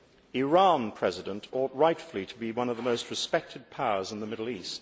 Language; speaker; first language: English; native; English